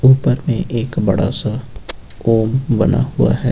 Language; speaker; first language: Hindi; native; Hindi